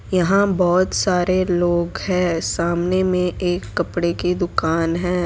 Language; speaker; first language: Hindi; non-native, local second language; Gujarati